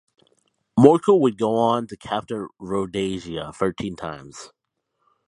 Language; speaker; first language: English; native; English